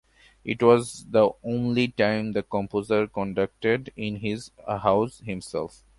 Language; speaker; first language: English; non-native, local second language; Bangla